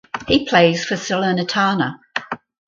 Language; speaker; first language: English; native; English